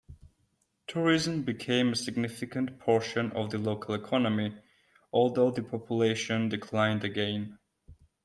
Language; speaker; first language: English; non-native, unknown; Georgian